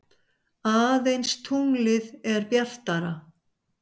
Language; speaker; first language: Icelandic; native; Icelandic